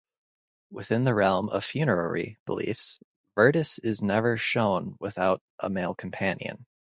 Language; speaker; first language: English; native; English